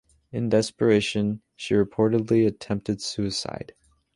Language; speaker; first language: English; native; English